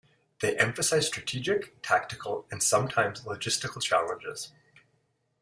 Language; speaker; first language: English; native; English